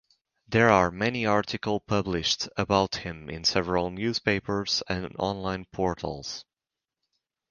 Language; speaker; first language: English; native; English